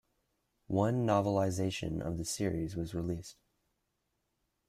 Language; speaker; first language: English; native; English